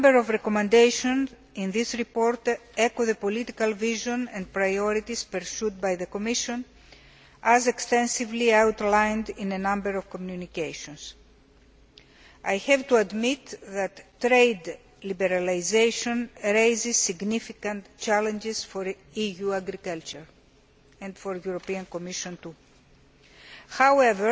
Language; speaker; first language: English; non-native, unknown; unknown